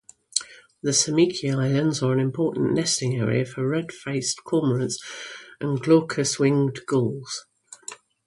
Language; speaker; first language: English; native; English